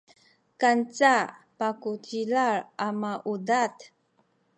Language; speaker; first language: Sakizaya; non-native, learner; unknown